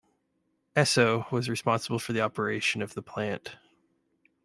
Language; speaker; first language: English; native; English